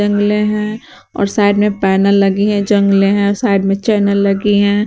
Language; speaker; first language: Hindi; native; Hindi